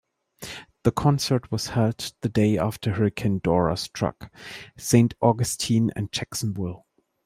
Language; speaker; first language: English; non-native, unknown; German